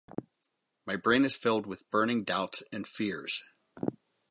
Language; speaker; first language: English; native; English